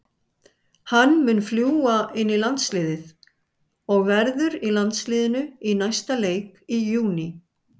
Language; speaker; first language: Icelandic; native; Icelandic